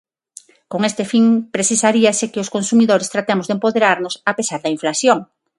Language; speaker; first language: Galician; non-native, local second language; Spanish